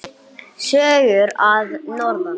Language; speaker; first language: Icelandic; non-native, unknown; English